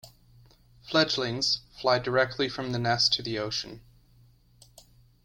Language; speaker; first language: English; native; English